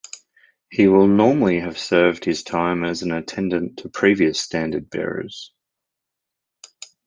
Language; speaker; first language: English; native; English